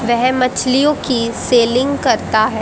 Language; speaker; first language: Hindi; native; Hindi